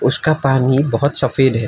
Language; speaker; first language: Hindi; non-native, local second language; Assamese